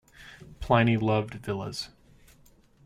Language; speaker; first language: English; native; English